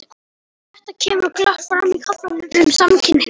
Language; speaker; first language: Icelandic; non-native, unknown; Polish